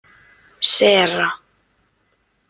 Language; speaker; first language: Icelandic; native; Icelandic